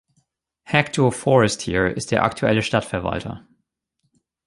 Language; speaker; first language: German; native; German